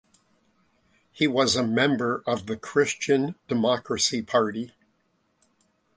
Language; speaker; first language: English; native; English